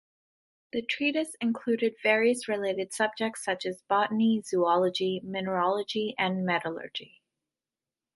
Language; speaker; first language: English; native; English